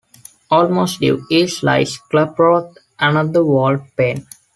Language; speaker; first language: English; non-native, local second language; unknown